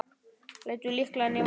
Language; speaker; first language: Icelandic; native; Icelandic